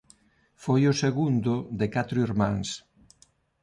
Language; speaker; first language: Galician; non-native, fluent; Spanish